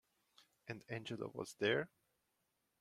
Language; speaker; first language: English; non-native, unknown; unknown